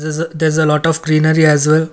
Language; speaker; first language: English; non-native, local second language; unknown